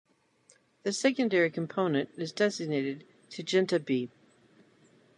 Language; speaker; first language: English; native; English